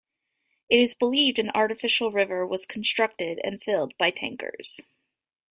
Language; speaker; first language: English; native; English